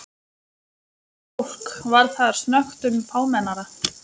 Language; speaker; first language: Icelandic; non-native, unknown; Lithuanian